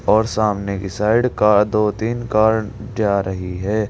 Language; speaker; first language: Hindi; native; Hindi